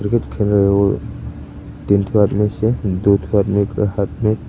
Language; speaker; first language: Hindi; early bilingual, other home language; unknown